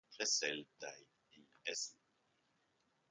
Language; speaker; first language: English; non-native, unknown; French